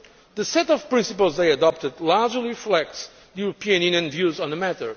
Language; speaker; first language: English; non-native, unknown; Portuguese